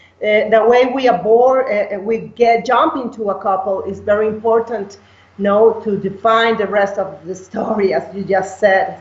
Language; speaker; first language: English; non-native, fluent; Spanish